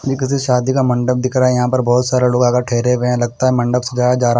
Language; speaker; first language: Hindi; non-native, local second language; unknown